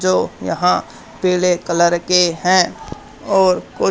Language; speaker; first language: Hindi; native; Hindi